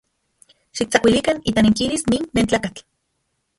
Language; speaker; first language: Central Puebla Nahuatl; non-native, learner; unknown